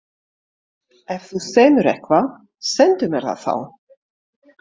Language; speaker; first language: Icelandic; non-native, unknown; French